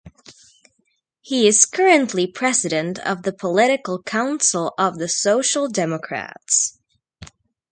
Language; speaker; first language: English; non-native, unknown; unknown